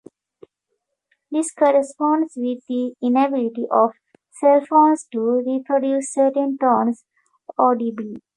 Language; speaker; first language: English; native; English